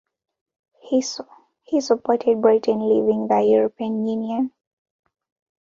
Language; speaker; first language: English; non-native, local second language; Ganda